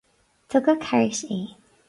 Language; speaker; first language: Irish; non-native, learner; English